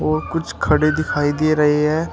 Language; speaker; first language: Hindi; native; Hindi